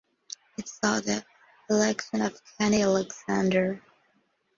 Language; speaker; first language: English; non-native, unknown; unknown